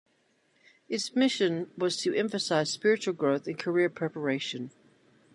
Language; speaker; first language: English; native; English